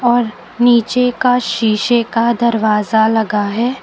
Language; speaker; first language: Hindi; native; Hindi